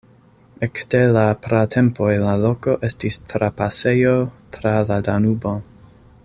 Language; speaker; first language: Esperanto; non-native, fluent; English